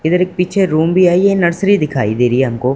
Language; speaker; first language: Hindi; non-native, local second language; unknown